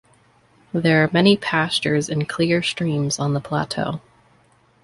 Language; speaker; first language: English; native; English